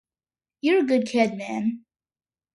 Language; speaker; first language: English; early bilingual, other home language; Malayalam